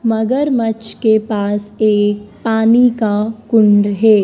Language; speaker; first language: Hindi; native; Hindi